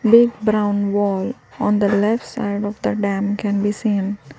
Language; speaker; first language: English; non-native, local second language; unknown